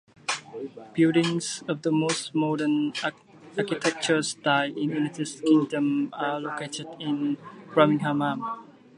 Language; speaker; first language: English; native; English